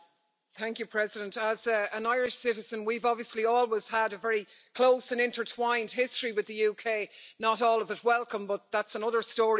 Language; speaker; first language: English; native; English